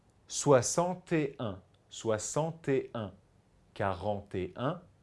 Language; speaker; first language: French; native; French